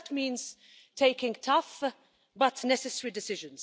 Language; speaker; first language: English; non-native, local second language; Maltese